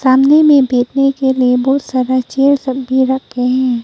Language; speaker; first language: Hindi; non-native, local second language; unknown